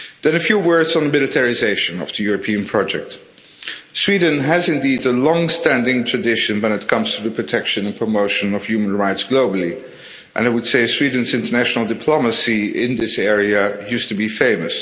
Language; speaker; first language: English; non-native, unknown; Dutch